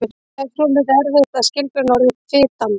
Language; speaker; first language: Icelandic; native; Icelandic